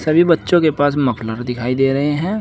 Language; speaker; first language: Hindi; native; Hindi